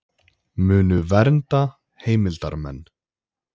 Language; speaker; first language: Icelandic; native; Icelandic